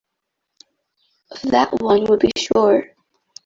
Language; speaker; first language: English; non-native, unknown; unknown